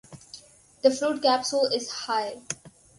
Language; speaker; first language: English; non-native, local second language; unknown